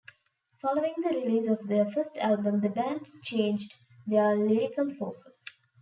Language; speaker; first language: English; non-native, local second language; Tamil